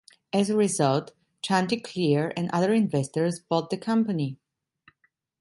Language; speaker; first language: English; non-native, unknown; Italian